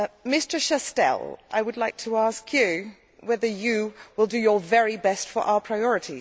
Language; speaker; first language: English; non-native, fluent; Dutch